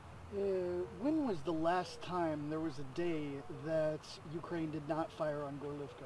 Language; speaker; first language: English; native; English